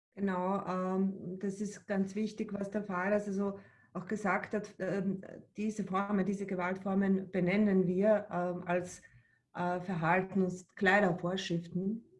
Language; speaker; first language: German; early bilingual, other home language; Bosnian